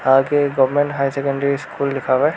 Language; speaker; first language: Hindi; non-native, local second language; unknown